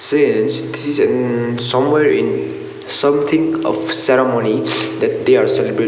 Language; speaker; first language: English; non-native, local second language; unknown